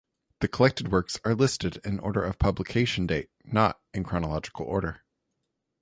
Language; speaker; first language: English; native; English